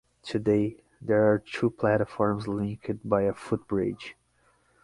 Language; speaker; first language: English; non-native, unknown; Portuguese